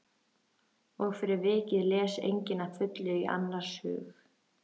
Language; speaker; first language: Icelandic; native; Icelandic